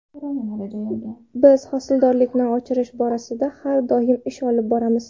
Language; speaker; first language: Uzbek; non-native, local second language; Kara-Kalpak